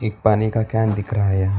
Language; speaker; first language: Hindi; non-native, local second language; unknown